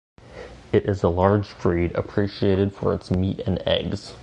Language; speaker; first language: English; native; English